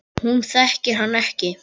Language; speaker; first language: Icelandic; native; Icelandic